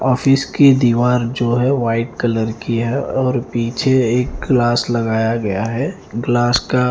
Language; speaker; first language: Hindi; non-native, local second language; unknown